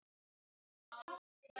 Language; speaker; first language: Icelandic; non-native, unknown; Filipino